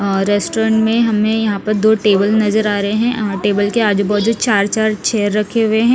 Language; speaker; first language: Hindi; non-native, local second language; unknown